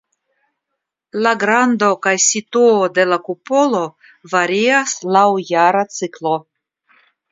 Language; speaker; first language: Esperanto; non-native, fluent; Russian